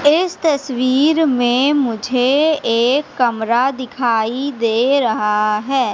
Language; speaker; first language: Hindi; native; Hindi